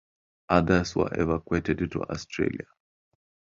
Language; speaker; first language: English; non-native, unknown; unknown